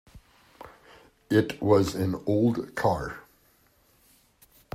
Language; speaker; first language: English; native; English